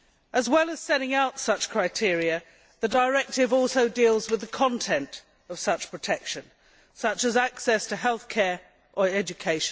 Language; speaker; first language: English; native; English